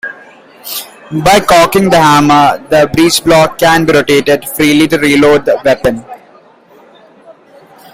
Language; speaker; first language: English; non-native, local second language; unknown